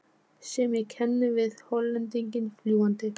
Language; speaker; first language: Icelandic; non-native, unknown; Polish